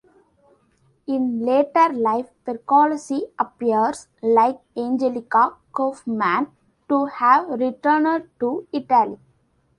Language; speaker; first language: English; non-native, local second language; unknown